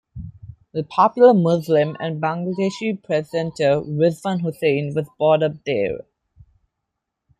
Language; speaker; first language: English; non-native, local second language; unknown